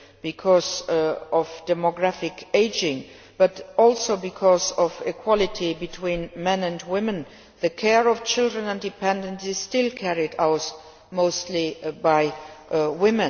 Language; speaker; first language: English; non-native, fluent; Luxembourgish